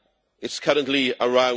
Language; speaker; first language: English; native; English